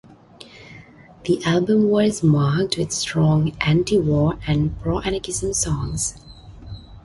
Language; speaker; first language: English; non-native, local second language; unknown